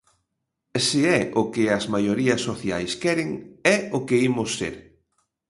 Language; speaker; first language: Galician; native; Galician